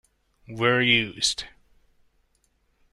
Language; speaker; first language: English; non-native, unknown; Hungarian